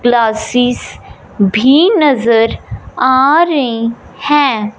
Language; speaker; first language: Hindi; non-native, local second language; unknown